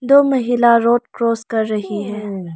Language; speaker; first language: Hindi; non-native, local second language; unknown